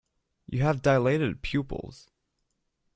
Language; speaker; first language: English; native; English